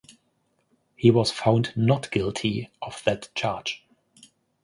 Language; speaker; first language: English; non-native, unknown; German